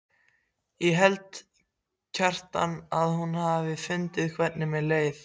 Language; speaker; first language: Icelandic; non-native, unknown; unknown